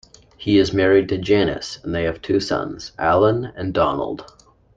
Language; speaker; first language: English; native; English